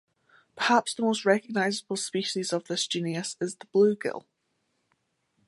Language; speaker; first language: English; native; English